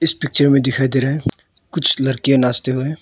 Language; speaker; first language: Hindi; early bilingual, other home language; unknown